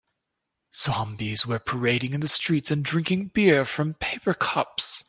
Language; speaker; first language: English; native; English